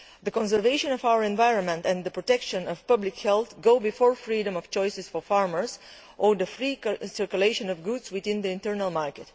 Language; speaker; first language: English; non-native, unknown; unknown